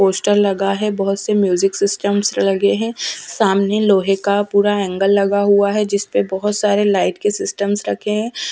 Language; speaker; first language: Hindi; non-native, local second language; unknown